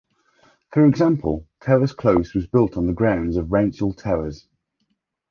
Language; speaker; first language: English; native; English